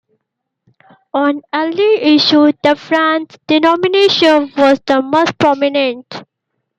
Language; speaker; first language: English; native; English